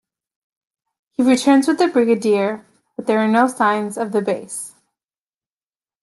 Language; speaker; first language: English; native; English